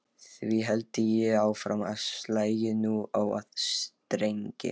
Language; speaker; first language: Icelandic; non-native, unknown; Lithuanian